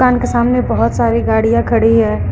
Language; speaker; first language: Hindi; native; Hindi